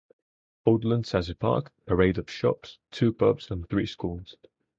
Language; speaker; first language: English; non-native, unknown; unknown